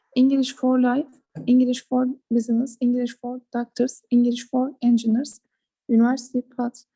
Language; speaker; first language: English; non-native, learner; Turkish